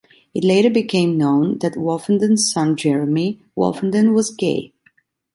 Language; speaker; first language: English; non-native, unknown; Italian